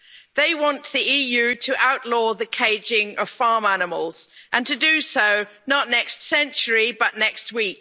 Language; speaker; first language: English; native; English